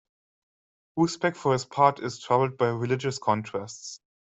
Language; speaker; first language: English; non-native, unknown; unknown